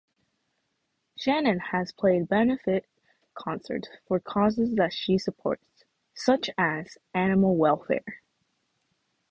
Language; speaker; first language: English; native; English